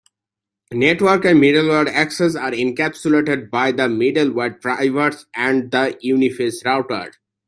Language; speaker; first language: English; native; English